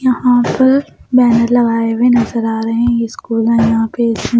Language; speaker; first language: Hindi; non-native, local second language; Punjabi